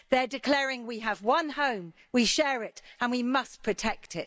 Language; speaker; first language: English; native; English